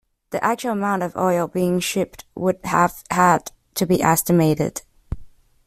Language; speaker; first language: English; non-native, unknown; Chinese